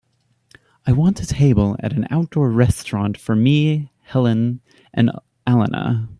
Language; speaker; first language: English; native; English